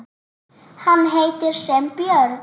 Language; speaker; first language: Icelandic; native; Icelandic